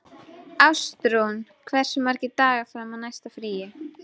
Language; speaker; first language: Icelandic; native; Icelandic